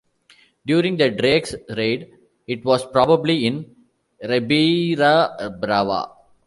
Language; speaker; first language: English; non-native, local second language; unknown